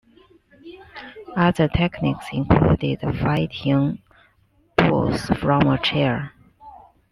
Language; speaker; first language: English; non-native, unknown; Chinese